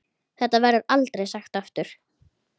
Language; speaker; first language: Icelandic; native; Icelandic